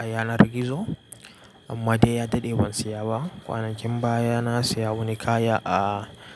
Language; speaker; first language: Hausa; native; Hausa